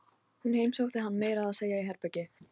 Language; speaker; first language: Icelandic; non-native, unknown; Polish